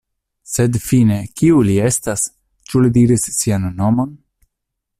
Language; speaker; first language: Esperanto; non-native, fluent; Italian